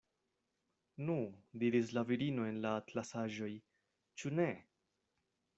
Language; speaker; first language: Esperanto; non-native, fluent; Spanish